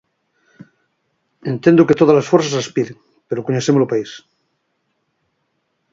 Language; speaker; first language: Galician; native; Galician